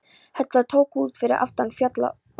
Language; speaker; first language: Icelandic; non-native, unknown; Polish